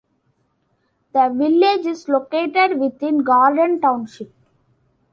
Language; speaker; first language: English; non-native, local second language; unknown